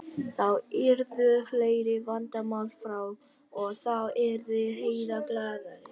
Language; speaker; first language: Icelandic; non-native, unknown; Vietnamese